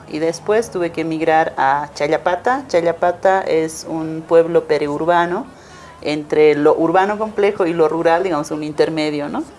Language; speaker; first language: Spanish; non-native, local second language; Aymara